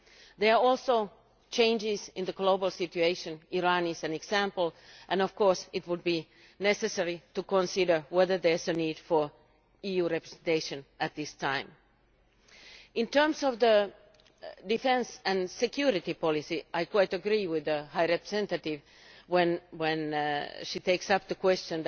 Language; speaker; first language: English; non-native, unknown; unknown